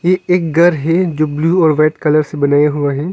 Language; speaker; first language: Hindi; non-native, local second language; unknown